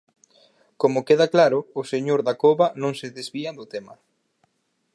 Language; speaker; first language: Galician; native; Galician